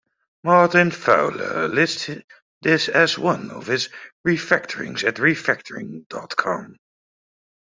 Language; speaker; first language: English; native; English